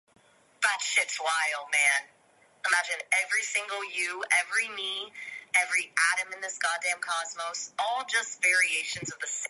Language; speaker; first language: English; native; English